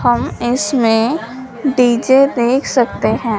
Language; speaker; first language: Hindi; non-native, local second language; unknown